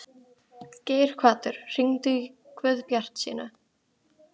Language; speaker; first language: Icelandic; native; Icelandic